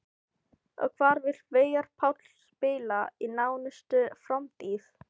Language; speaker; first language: Icelandic; non-native, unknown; Filipino